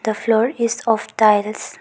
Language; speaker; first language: English; non-native, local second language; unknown